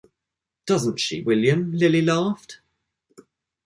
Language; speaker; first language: English; native; English